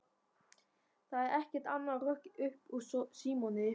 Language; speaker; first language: Icelandic; non-native, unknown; German